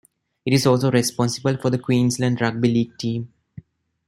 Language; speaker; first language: English; non-native, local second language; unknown